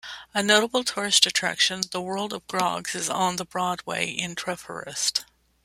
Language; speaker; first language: English; native; English